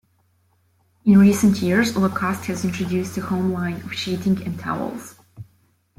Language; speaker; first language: English; native; English